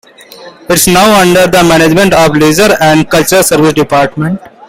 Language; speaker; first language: English; non-native, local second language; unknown